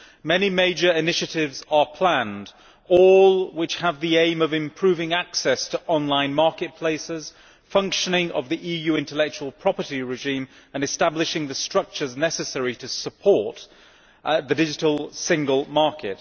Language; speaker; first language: English; native; English